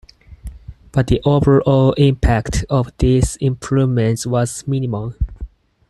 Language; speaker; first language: English; non-native, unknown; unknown